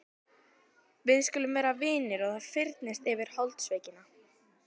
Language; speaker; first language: Icelandic; native; Icelandic